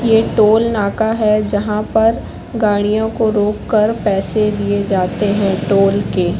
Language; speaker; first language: Hindi; native; Hindi